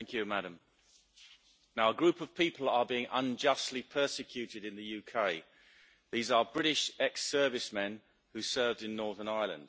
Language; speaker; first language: English; native; English